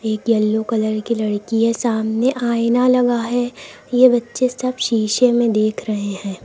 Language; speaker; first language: Hindi; native; Hindi